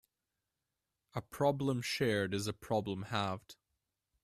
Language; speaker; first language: English; native; English